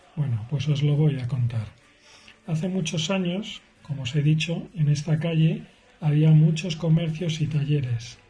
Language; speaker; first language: Spanish; native; Spanish